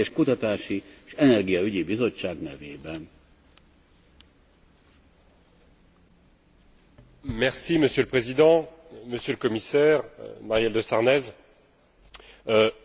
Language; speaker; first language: French; native; French